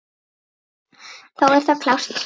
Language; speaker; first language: Icelandic; native; Icelandic